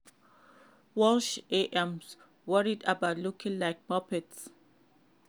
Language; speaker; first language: English; non-native, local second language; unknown